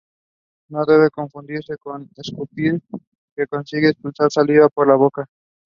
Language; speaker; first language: English; non-native, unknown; Spanish